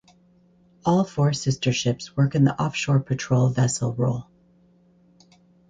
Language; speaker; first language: English; native; English